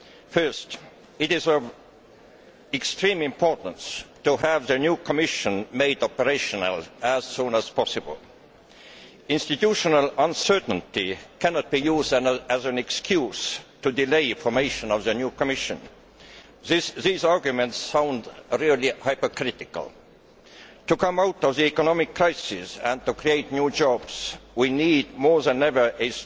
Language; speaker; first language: English; non-native, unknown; Estonian